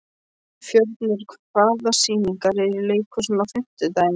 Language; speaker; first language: Icelandic; non-native, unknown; Polish